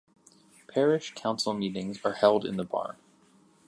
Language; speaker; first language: English; native; English